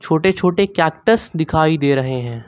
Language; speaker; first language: Hindi; native; Hindi